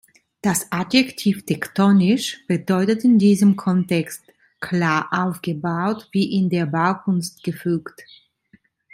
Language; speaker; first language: German; non-native, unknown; Italian